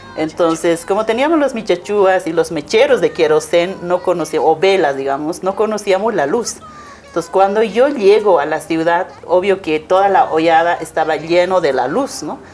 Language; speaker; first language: Spanish; non-native, local second language; Aymara